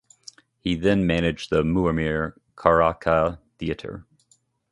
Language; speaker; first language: English; native; English